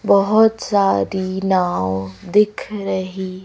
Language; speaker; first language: Hindi; native; Hindi